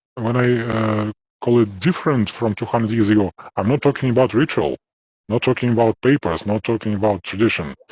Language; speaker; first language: English; non-native, fluent; Russian